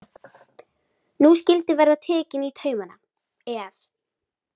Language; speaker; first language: Icelandic; native; Icelandic